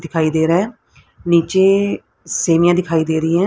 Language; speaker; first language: Hindi; native; Hindi